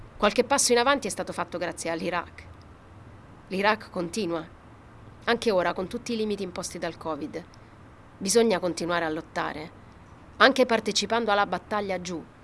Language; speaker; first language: Italian; non-native, fluent; Arabic